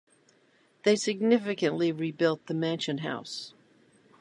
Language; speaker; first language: English; native; English